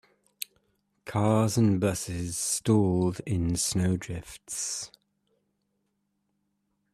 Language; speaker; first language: English; native; English